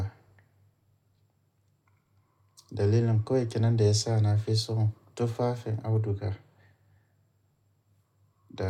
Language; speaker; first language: Hausa; native; Hausa